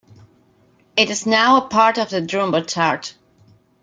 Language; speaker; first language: English; non-native, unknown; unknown